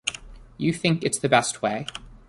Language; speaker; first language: English; native; English